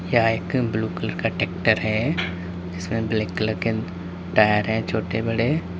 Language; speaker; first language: Hindi; native; Hindi